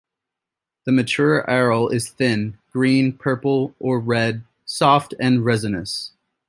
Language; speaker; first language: English; native; English